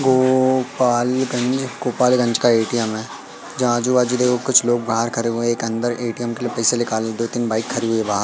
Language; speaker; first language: Hindi; native; Hindi